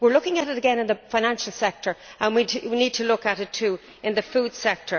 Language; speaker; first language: English; native; English